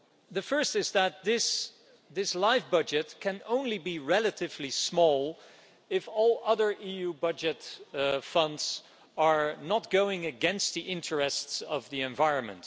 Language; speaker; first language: English; non-native, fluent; Dutch